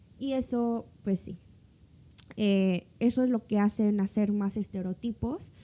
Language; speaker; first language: Spanish; early bilingual, other home language; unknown